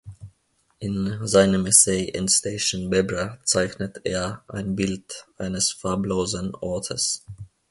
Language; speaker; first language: German; non-native, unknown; Finnish